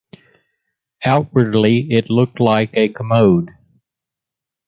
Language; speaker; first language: English; native; English